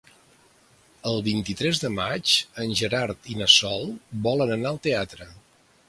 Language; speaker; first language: Catalan; native; Catalan